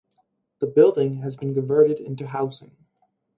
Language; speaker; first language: English; native; English